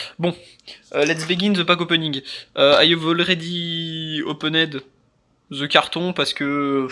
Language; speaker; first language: English; non-native, learner; French